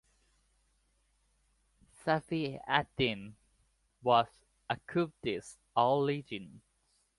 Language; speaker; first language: English; non-native, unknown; Thai